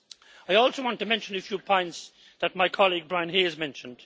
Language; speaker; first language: English; native; English